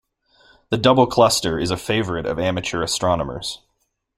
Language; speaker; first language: English; native; English